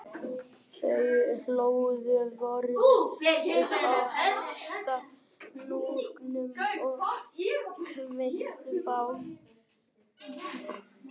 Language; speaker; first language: Icelandic; native; Icelandic